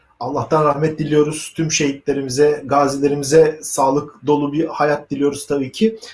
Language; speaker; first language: Turkish; native; Turkish